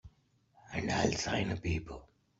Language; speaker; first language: English; non-native, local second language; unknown